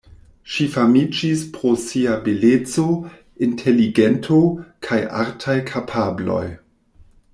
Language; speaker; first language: Esperanto; non-native, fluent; German